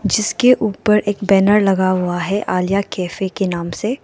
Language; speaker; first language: Hindi; non-native, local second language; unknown